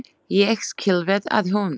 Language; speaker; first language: Icelandic; non-native, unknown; Slovak